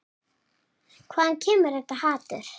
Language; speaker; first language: Icelandic; native; Icelandic